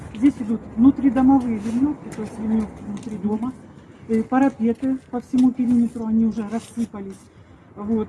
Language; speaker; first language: Russian; native; Russian